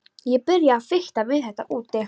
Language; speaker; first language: Icelandic; non-native, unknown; Polish